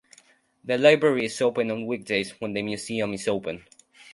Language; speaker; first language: English; non-native, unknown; Spanish